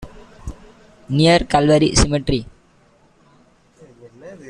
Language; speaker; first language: English; non-native, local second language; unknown